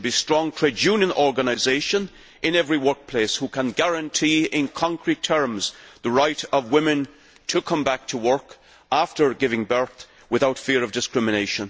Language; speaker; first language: English; native; English